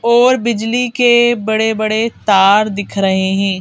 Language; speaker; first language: Hindi; native; Hindi